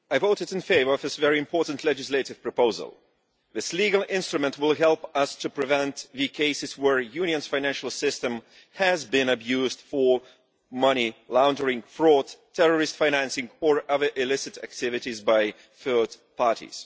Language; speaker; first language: English; non-native, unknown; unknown